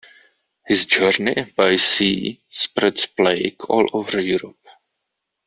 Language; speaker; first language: English; non-native, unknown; Czech